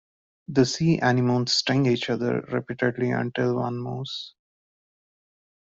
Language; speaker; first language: English; non-native, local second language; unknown